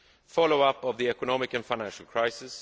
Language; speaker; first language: English; non-native, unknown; Swedish